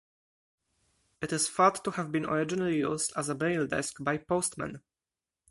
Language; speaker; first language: English; non-native, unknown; Polish